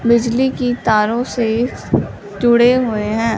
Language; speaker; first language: Hindi; non-native, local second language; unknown